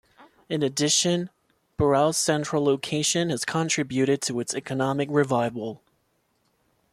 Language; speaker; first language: English; non-native, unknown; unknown